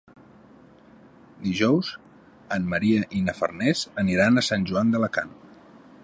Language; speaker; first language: Catalan; native; Catalan